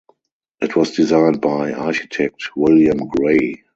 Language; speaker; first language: English; non-native, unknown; German